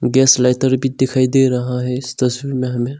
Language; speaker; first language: Hindi; non-native, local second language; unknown